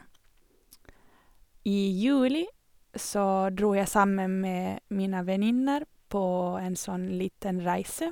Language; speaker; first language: Norwegian; non-native, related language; Swedish